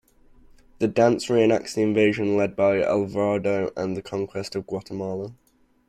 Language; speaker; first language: English; native; English